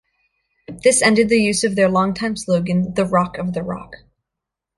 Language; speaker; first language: English; native; English